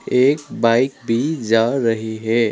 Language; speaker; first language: Hindi; non-native, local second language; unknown